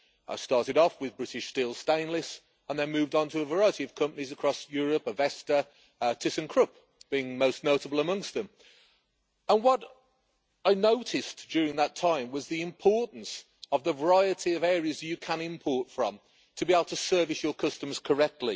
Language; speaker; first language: English; native; English